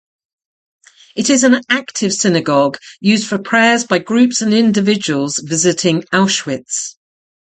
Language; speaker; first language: English; native; English